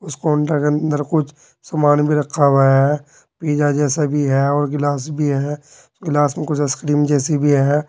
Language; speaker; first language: Hindi; native; Hindi